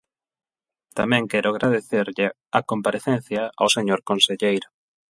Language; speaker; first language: Galician; non-native, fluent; Spanish